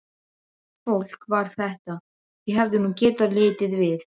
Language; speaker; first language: Icelandic; non-native, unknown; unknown